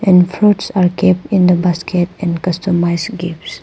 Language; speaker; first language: English; non-native, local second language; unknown